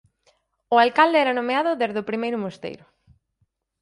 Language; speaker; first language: Galician; native; Galician